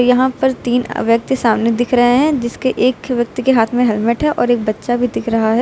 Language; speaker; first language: Hindi; native; Hindi